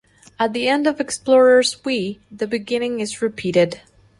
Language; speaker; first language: English; non-native, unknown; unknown